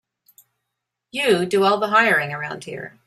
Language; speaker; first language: English; native; English